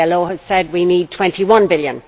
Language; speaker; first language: English; native; English